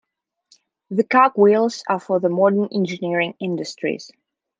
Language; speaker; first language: English; non-native, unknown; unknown